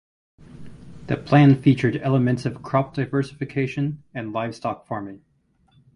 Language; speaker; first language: English; native; English